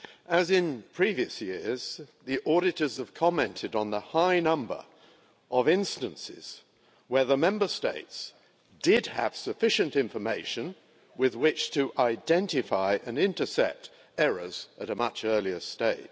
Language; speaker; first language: English; native; English